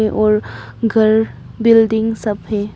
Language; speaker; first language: Hindi; non-native, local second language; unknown